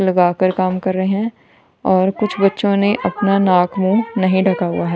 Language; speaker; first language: Hindi; non-native, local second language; Punjabi